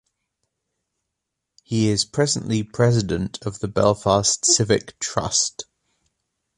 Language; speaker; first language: English; native; English